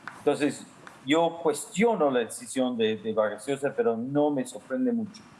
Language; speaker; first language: Spanish; non-native, fluent; English